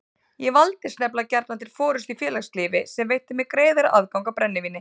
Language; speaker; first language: Icelandic; native; Icelandic